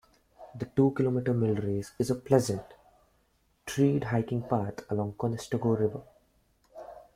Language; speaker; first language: English; non-native, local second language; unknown